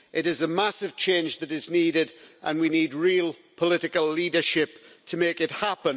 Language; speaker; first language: English; native; English